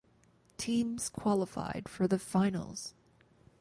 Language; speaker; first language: English; native; English